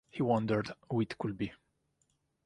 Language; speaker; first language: English; non-native, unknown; Italian